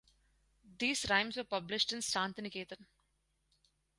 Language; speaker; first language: English; non-native, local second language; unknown